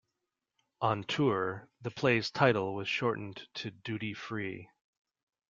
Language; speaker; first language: English; native; English